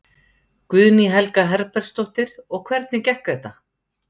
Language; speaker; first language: Icelandic; native; Icelandic